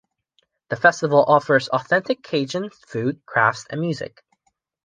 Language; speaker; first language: English; non-native, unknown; Chinese